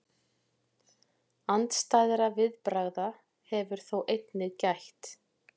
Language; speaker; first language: Icelandic; native; Icelandic